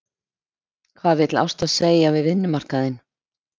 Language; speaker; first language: Icelandic; native; Icelandic